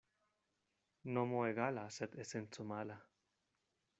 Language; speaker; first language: Esperanto; non-native, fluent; Spanish